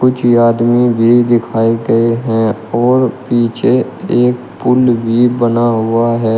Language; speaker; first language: Hindi; native; Hindi